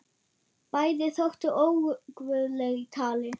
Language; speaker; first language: Icelandic; non-native, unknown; German